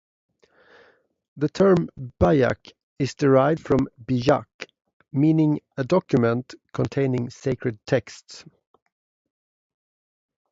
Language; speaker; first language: English; non-native, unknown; Swedish